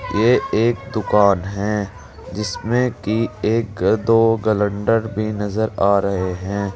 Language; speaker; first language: Hindi; native; Hindi